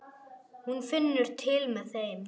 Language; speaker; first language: Icelandic; non-native, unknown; German